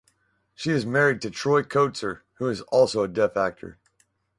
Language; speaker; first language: English; native; English